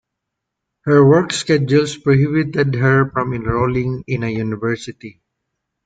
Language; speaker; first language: English; non-native, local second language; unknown